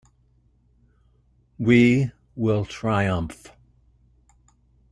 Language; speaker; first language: English; native; English